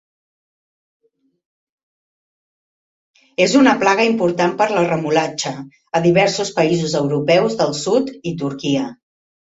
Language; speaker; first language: Catalan; native; Catalan